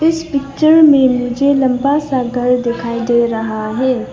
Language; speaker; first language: Hindi; non-native, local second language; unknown